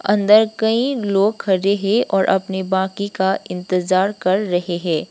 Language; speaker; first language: Hindi; non-native, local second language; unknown